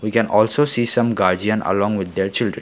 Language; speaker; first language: English; non-native, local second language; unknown